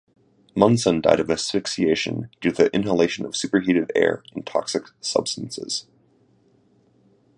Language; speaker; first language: English; native; English